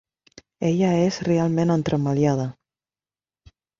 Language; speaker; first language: Catalan; non-native, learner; Spanish